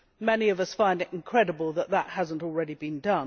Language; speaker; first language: English; native; English